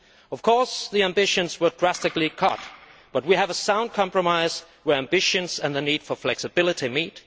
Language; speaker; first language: English; non-native, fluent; Danish